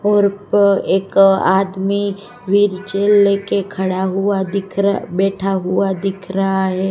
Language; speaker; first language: Hindi; non-native, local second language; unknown